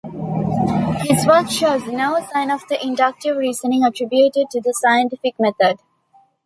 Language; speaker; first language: English; non-native, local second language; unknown